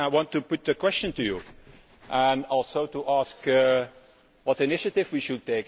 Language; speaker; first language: English; non-native, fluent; Dutch